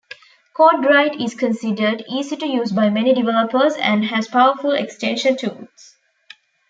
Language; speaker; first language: English; non-native, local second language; Tamil